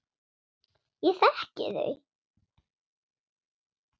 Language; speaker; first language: Icelandic; non-native, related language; Swedish